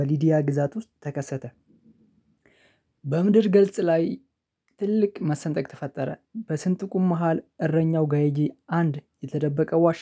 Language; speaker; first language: Amharic; non-native, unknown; Oromo